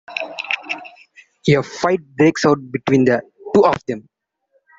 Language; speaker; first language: English; non-native, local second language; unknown